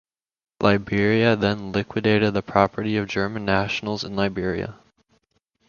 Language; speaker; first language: English; native; English